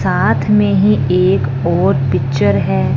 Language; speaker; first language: Hindi; non-native, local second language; Punjabi